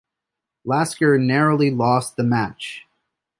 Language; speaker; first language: English; native; English